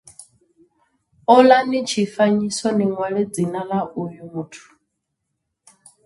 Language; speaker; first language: Venda; non-native, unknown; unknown